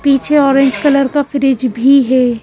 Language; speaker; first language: Hindi; native; Hindi